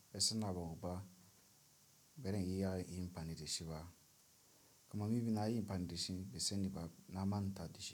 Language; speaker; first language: Hausa; non-native, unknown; Tiv